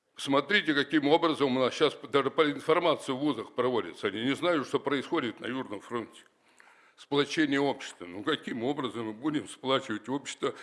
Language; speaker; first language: Russian; native; Russian